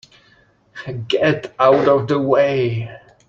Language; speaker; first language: English; non-native, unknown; Czech